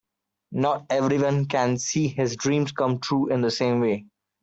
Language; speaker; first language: English; non-native, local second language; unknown